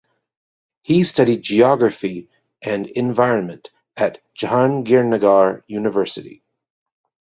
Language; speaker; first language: English; native; English